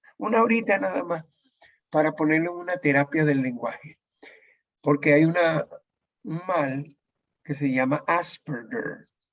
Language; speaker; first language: Spanish; native; Spanish